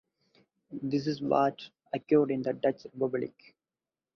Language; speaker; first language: English; non-native, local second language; Tamil